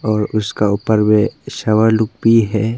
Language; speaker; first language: Hindi; early bilingual, other home language; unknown